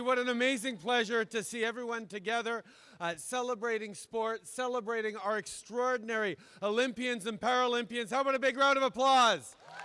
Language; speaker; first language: English; native; English